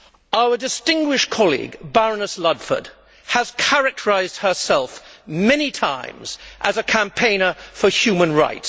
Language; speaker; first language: English; native; English